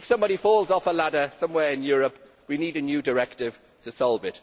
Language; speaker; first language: English; native; English